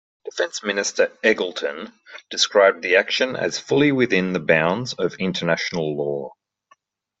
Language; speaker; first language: English; native; English